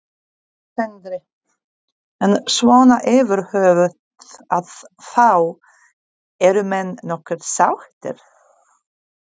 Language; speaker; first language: Icelandic; non-native, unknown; Polish